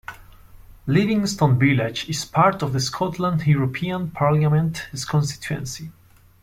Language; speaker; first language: English; non-native, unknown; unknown